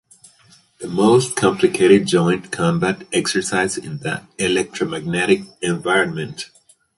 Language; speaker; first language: English; native; English